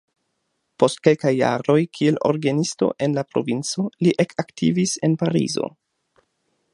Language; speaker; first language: Esperanto; non-native, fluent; German